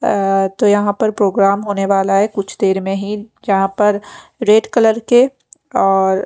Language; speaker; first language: Hindi; non-native, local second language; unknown